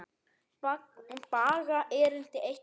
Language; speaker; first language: Icelandic; native; Icelandic